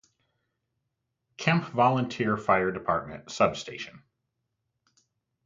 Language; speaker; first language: English; native; English